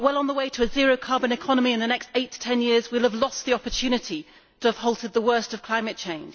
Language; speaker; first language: English; native; English